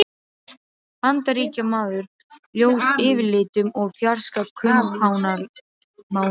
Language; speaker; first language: Icelandic; non-native, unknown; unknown